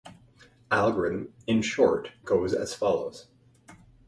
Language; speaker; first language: English; native; English